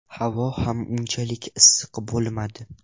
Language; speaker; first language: Uzbek; non-native, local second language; Russian